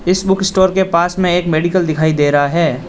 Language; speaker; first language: Hindi; non-native, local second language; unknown